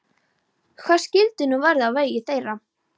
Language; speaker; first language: Icelandic; non-native, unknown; Polish